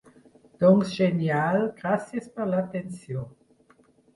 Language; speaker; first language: Catalan; non-native, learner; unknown